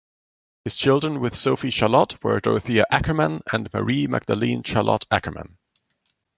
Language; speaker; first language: English; non-native, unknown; German